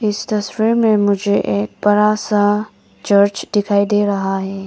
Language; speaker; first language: Hindi; non-native, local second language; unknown